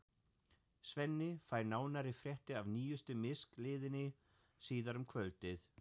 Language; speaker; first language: Icelandic; non-native, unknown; German